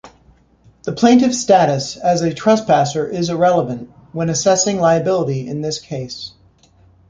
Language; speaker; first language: English; native; English